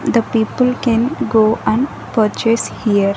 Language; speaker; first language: English; non-native, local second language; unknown